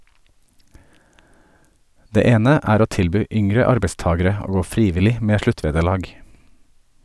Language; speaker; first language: Norwegian; native; Norwegian